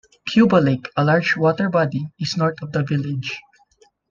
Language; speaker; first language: English; non-native, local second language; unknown